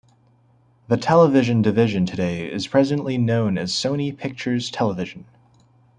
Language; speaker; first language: English; native; English